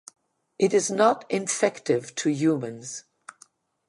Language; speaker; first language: English; native; English